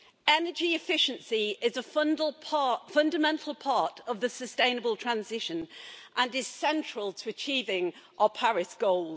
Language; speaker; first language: English; native; English